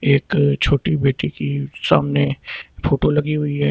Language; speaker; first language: Hindi; native; Hindi